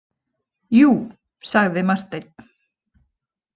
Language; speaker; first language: Icelandic; native; Icelandic